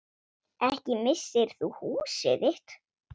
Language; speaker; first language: Icelandic; non-native, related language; Swedish